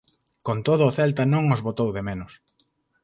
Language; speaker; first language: Galician; native; Galician